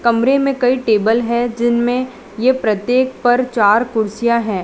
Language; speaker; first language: Hindi; non-native, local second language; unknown